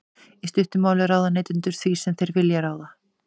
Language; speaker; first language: Icelandic; native; Icelandic